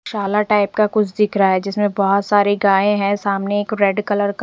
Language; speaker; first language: Hindi; non-native, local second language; Punjabi